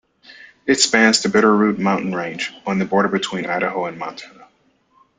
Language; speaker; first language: English; native; English